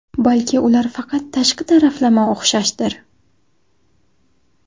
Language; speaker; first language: Uzbek; native; Uzbek